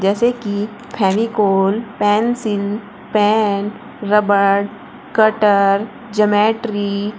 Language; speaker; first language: Hindi; native; Hindi